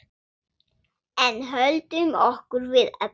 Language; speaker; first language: Icelandic; non-native, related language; Swedish